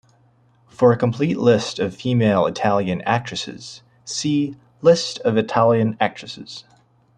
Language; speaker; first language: English; native; English